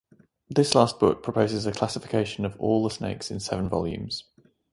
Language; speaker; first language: English; native; English